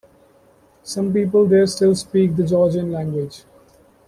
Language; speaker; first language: English; non-native, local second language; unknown